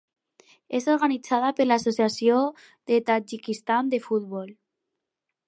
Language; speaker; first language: Catalan; non-native, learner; Spanish